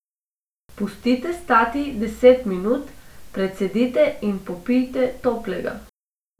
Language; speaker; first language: Slovenian; non-native, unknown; Macedonian